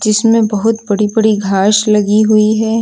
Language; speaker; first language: Hindi; native; Hindi